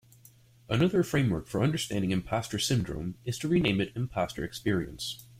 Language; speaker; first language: English; native; English